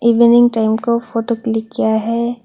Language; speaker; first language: Hindi; non-native, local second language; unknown